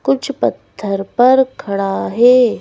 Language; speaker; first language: Hindi; native; Hindi